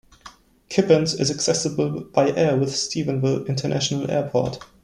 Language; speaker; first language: English; non-native, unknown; German